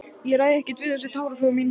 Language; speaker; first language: Icelandic; native; Icelandic